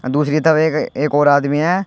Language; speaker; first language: Hindi; native; Hindi